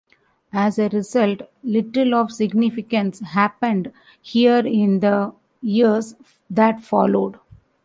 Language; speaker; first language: English; non-native, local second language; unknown